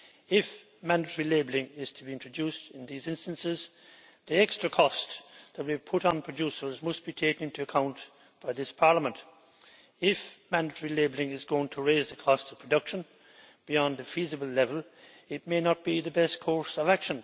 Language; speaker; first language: English; native; English